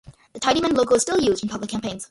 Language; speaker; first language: English; early bilingual, other home language; Malayalam